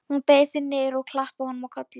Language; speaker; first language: Icelandic; non-native, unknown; Polish